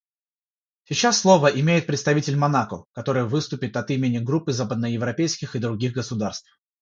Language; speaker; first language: Russian; non-native, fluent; Georgian